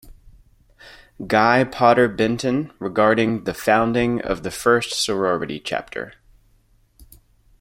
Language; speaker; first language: English; native; English